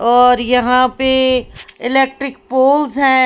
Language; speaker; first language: Hindi; non-native, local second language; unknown